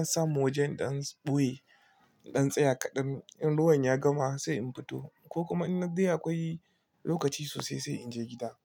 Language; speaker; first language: Hausa; non-native, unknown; Igbo